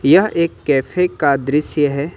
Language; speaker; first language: Hindi; native; Hindi